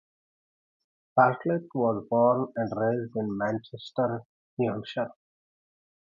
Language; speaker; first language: English; non-native, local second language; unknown